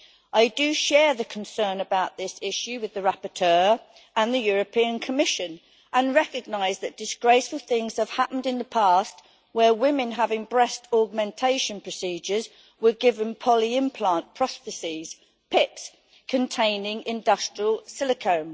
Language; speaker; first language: English; native; English